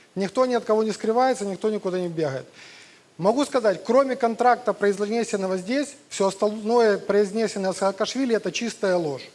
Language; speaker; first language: Russian; native; Russian